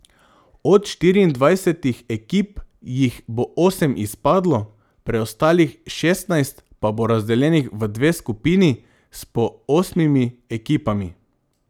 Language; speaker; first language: Slovenian; non-native, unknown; Macedonian